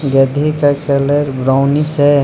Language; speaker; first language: Hindi; non-native, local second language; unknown